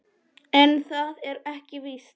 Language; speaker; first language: Icelandic; non-native, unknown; Polish